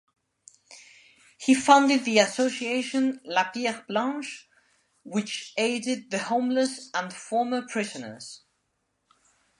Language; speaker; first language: English; non-native, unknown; Spanish